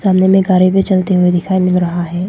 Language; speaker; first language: Hindi; non-native, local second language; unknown